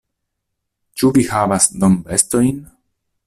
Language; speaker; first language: Esperanto; non-native, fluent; Italian